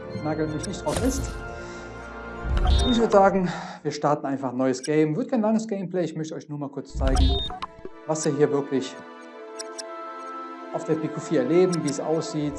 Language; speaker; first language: German; native; German